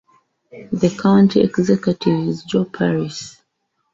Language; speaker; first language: English; native; English